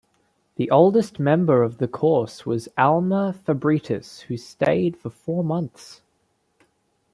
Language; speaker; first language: English; native; English